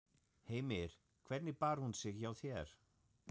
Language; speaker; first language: Icelandic; non-native, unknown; German